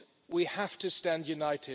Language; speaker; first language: English; non-native, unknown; German